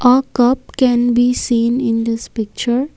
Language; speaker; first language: English; non-native, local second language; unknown